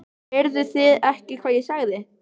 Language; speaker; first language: Icelandic; native; Icelandic